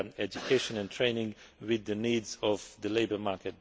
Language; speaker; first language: English; non-native, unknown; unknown